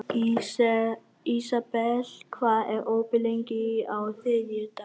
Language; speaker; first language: Icelandic; non-native, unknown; Vietnamese